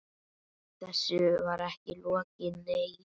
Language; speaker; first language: Icelandic; native; Icelandic